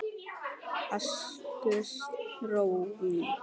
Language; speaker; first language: Icelandic; native; Icelandic